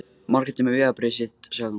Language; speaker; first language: Icelandic; non-native, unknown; Kurdish